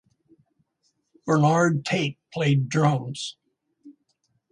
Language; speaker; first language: English; native; English